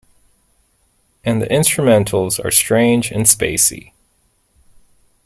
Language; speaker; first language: English; native; English